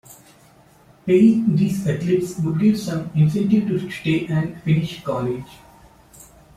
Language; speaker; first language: English; non-native, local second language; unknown